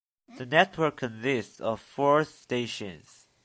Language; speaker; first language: English; non-native, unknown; Chinese